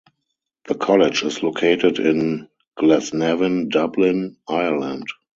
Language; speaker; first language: English; non-native, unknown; German